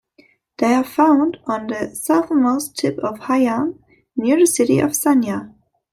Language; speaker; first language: English; non-native, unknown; German